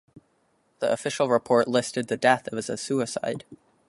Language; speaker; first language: English; native; English